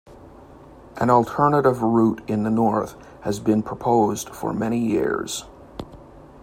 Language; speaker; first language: English; native; English